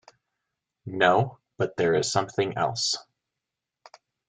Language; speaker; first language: English; native; English